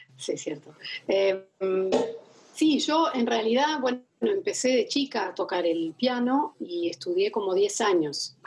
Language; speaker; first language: Spanish; non-native, fluent; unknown